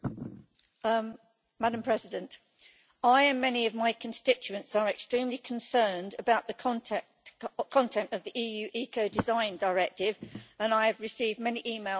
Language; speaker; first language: English; native; English